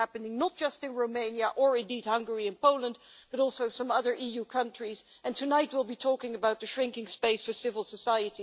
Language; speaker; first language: English; non-native, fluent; Dutch